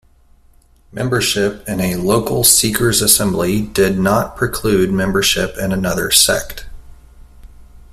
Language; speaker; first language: English; native; English